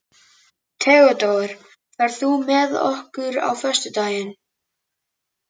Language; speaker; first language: Icelandic; native; Icelandic